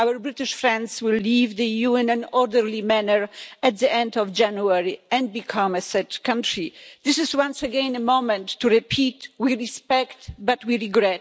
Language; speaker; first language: English; non-native, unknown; Polish